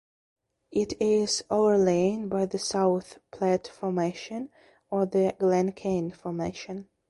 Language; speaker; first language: English; non-native, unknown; Belarusian